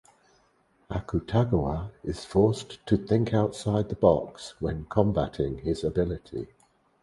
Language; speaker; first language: English; native; English